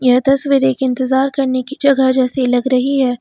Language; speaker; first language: Hindi; native; Hindi